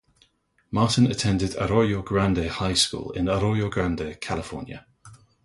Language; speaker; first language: English; native; English